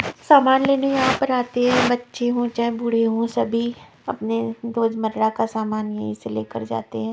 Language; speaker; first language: Hindi; non-native, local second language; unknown